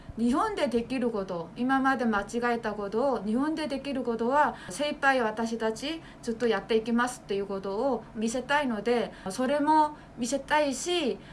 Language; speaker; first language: Japanese; non-native, fluent; Korean